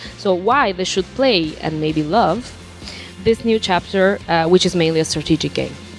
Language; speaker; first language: English; non-native, fluent; Italian